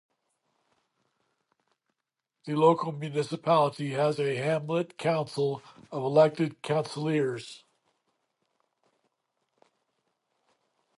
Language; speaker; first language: English; native; English